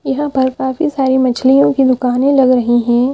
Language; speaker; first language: Hindi; native; Hindi